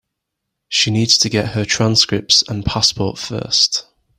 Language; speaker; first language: English; native; English